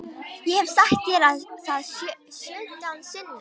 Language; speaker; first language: Icelandic; non-native, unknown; Romanian